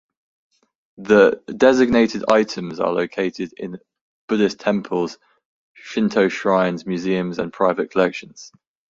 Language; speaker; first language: English; native; English